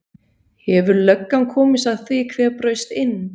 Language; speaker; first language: Icelandic; non-native, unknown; Swiss German